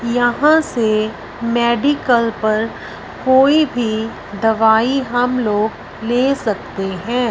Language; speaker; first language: Hindi; non-native, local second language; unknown